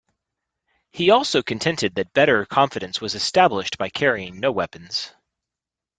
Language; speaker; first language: English; native; English